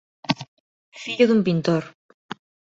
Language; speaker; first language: Galician; non-native, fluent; Spanish